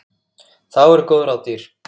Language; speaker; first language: Icelandic; native; Icelandic